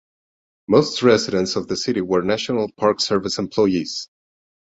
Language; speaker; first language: English; non-native, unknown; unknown